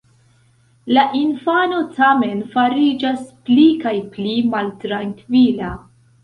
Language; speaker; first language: Esperanto; non-native, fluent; Central Kurdish